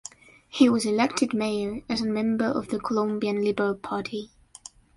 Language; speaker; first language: English; non-native, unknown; Spanish